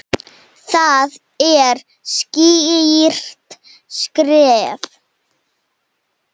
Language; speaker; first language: Icelandic; non-native, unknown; Slovenian